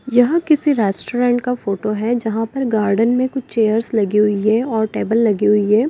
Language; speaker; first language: Hindi; native; Hindi